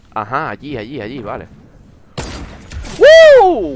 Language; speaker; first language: Spanish; native; Spanish